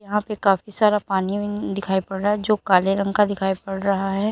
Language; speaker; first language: Hindi; native; Hindi